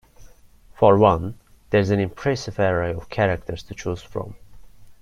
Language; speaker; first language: English; non-native, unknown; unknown